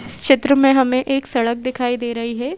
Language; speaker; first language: Hindi; native; Hindi